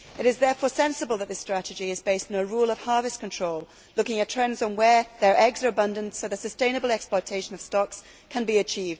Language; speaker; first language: English; native; English